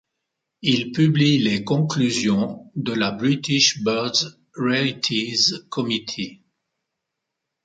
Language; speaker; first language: French; native; French